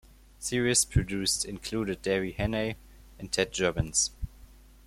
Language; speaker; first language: English; non-native, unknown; German